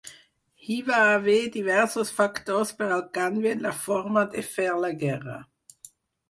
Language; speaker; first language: Catalan; non-native, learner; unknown